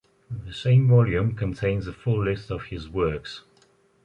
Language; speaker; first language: English; native; English